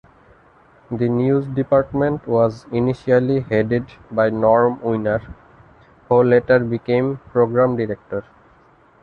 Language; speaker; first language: English; non-native, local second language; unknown